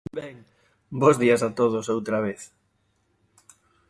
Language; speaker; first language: Galician; native; Galician